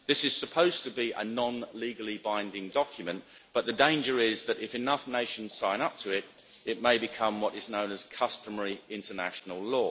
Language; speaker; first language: English; native; English